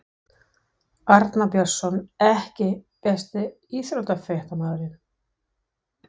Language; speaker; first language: Icelandic; non-native, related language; Danish